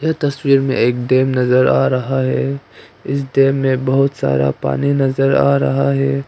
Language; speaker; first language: Hindi; non-native, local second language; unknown